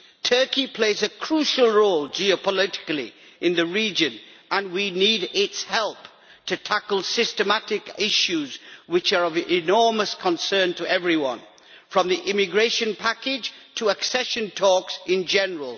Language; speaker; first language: English; native; English